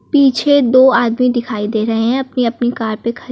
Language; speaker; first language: Hindi; native; Hindi